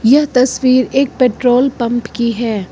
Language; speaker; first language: Hindi; native; Hindi